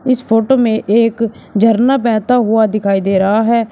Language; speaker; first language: Hindi; native; Hindi